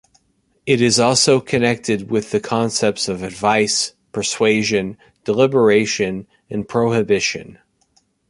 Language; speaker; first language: English; native; English